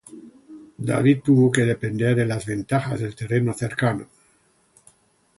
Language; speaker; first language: Spanish; non-native, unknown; German